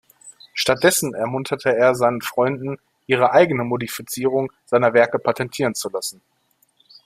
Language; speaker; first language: German; native; German